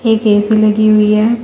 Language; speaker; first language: Hindi; native; Hindi